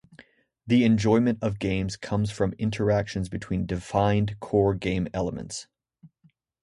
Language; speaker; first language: English; native; English